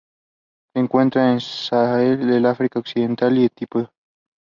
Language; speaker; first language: English; non-native, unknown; Spanish